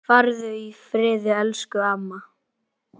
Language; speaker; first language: Icelandic; native; Icelandic